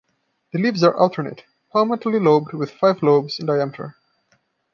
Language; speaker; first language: English; non-native, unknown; Portuguese